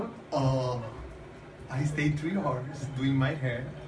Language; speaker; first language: English; non-native, learner; Spanish